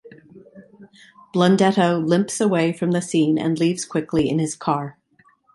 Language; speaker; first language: English; native; English